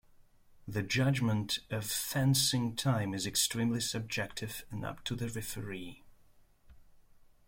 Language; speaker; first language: English; non-native, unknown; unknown